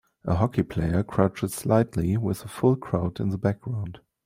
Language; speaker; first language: English; non-native, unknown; German